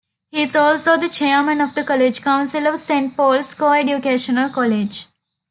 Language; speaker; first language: English; non-native, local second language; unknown